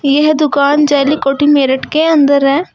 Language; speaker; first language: Hindi; native; Hindi